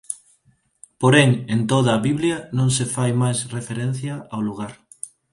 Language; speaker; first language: Galician; non-native, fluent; Spanish